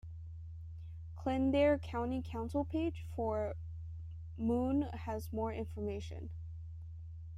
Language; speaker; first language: English; native; English